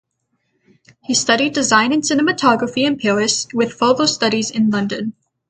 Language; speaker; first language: English; native; English